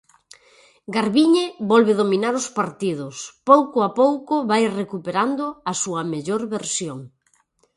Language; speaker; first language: Galician; native; Galician